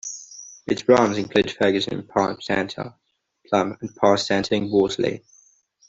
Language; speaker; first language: English; non-native, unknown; Catalan